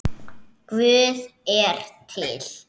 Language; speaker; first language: Icelandic; native; Icelandic